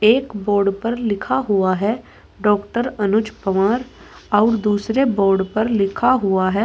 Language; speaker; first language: Hindi; native; Hindi